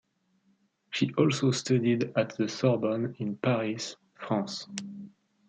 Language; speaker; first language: English; non-native, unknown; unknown